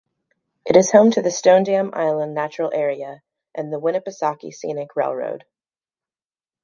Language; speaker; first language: English; native; English